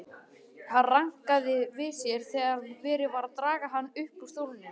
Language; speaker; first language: Icelandic; native; Icelandic